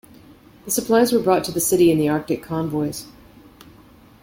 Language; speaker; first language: English; native; English